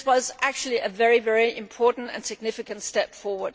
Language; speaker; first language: English; non-native, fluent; Danish